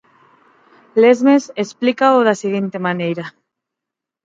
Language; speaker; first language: Galician; non-native, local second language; Spanish